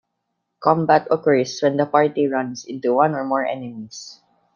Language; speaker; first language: English; non-native, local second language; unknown